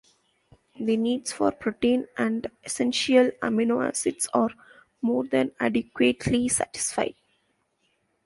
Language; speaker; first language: English; non-native, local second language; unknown